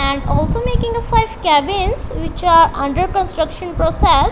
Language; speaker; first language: English; non-native, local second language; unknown